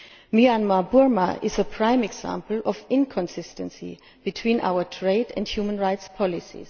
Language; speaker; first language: English; non-native, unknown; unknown